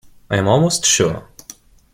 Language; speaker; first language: English; non-native, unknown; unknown